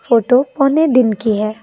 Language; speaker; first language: Hindi; non-native, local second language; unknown